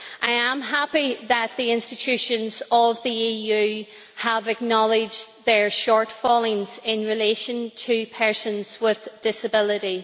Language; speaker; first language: English; native; English